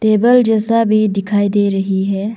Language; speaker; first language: Hindi; non-native, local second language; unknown